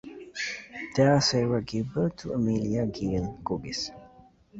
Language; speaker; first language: English; native; English